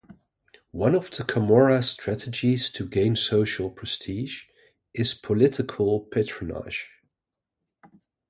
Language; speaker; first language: English; non-native, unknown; Dutch